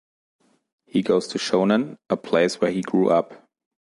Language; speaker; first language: English; non-native, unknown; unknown